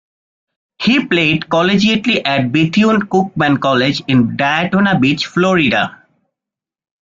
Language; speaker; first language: English; non-native, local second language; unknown